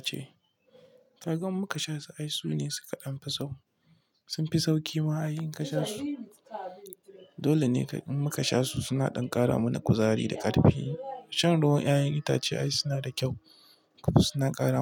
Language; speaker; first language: Hausa; non-native, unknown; Igbo